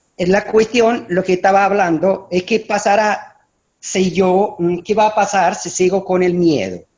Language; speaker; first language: Spanish; non-native, fluent; Arabic